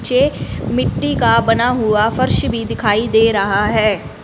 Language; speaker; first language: Hindi; non-native, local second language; Punjabi